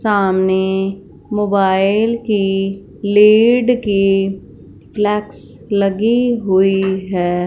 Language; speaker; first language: Hindi; non-native, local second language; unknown